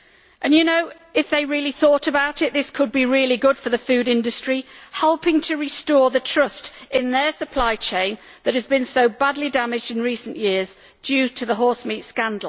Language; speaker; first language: English; native; English